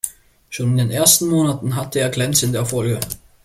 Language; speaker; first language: German; native; German